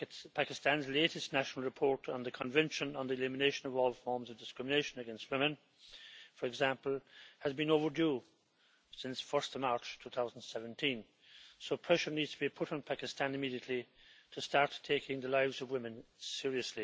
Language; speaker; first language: English; native; English